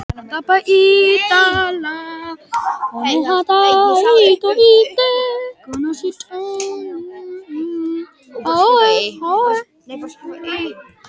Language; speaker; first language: Icelandic; non-native, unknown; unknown